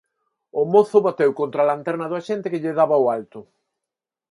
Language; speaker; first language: Galician; non-native, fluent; Spanish